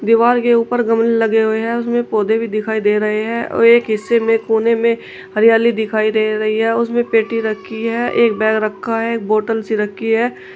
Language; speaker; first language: Hindi; native; Hindi